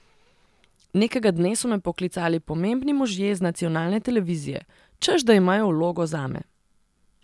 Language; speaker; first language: Slovenian; non-native, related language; Serbian